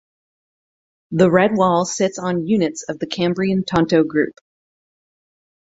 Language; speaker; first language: English; native; English